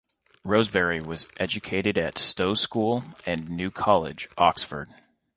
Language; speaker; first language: English; native; English